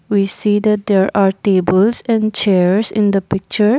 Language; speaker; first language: English; non-native, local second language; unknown